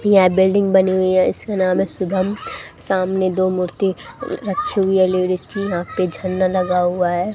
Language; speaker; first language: Hindi; native; Hindi